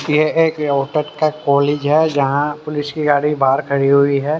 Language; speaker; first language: Hindi; native; Hindi